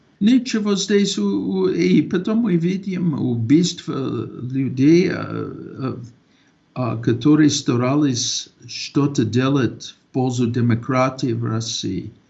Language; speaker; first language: Russian; non-native, fluent; English